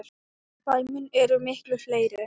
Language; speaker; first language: Icelandic; non-native, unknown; Thai